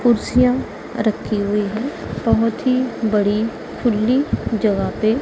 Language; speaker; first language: Hindi; non-native, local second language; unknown